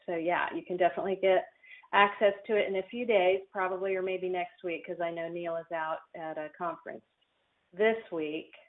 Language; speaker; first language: English; native; English